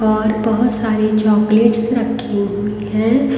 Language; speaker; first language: Hindi; native; Hindi